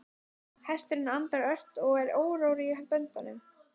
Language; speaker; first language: Icelandic; native; Icelandic